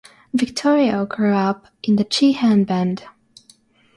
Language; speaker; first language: English; non-native, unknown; Russian